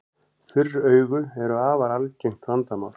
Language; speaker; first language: Icelandic; native; Icelandic